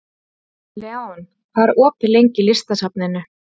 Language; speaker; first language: Icelandic; native; Icelandic